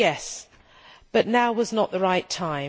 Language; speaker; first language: English; native; English